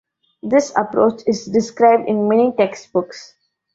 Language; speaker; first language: English; non-native, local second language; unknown